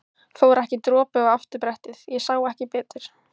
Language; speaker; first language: Icelandic; native; Icelandic